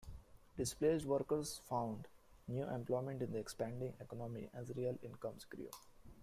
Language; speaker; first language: English; non-native, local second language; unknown